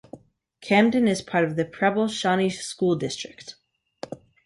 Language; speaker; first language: English; native; English